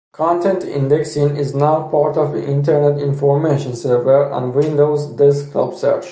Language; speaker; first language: English; non-native, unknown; Persian